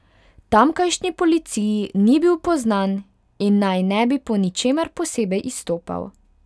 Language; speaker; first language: Slovenian; non-native, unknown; Hungarian